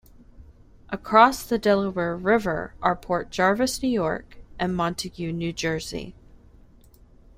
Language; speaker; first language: English; native; English